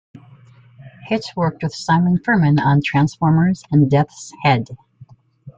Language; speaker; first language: English; native; English